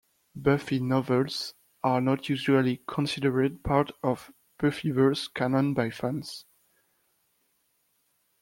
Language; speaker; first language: English; non-native, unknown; French